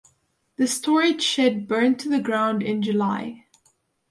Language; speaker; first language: English; non-native, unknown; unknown